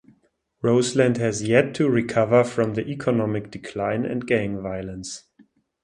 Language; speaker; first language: English; non-native, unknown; German